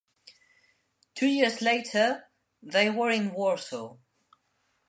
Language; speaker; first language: English; non-native, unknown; Spanish